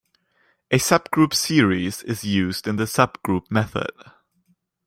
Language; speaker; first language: English; non-native, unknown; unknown